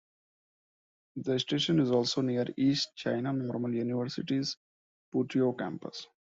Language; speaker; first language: English; non-native, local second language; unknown